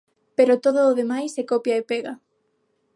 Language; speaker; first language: Galician; non-native, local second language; Spanish